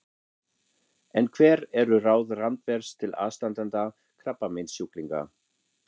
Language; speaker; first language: Icelandic; non-native, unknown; German